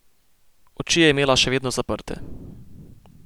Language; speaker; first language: Slovenian; native; Slovenian